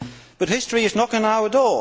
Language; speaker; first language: English; non-native, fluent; Dutch